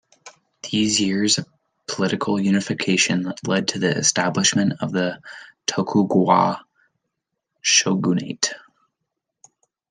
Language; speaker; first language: English; native; English